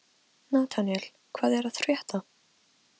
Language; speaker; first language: Icelandic; non-native, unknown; Polish